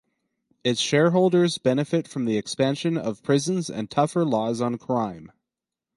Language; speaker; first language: English; native; English